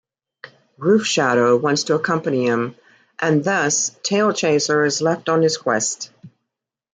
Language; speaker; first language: English; native; English